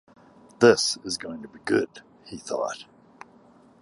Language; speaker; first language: English; native; English